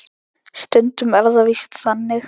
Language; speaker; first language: Icelandic; native; Icelandic